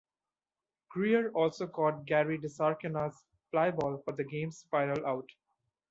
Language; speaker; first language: English; non-native, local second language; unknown